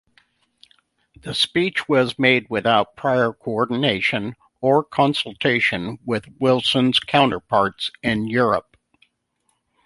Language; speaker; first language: English; native; English